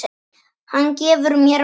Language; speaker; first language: Icelandic; native; Icelandic